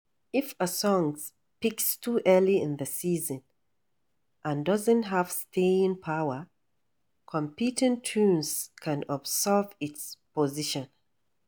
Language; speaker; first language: English; non-native, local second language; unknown